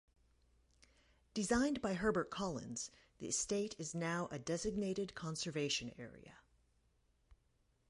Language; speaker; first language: English; native; English